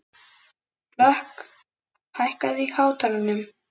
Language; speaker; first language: Icelandic; native; Icelandic